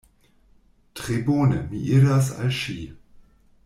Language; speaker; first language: Esperanto; non-native, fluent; German